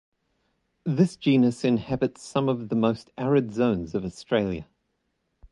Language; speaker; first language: English; native; English